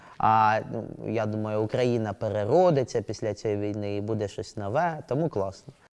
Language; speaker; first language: Ukrainian; non-native, local second language; Russian